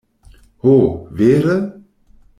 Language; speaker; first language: Esperanto; non-native, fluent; German